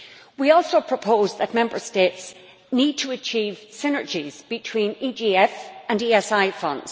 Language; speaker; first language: English; native; English